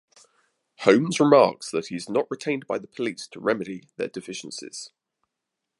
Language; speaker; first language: English; native; English